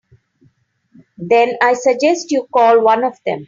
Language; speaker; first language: English; non-native, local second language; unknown